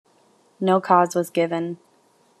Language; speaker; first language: English; native; English